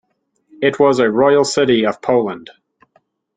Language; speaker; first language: English; native; English